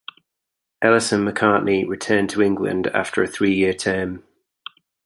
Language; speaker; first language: English; native; English